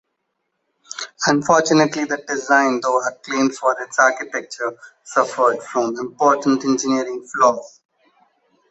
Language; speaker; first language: English; non-native, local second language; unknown